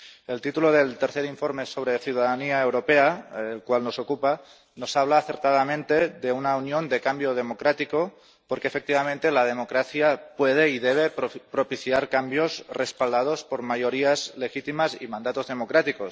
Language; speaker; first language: Spanish; non-native, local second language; Catalan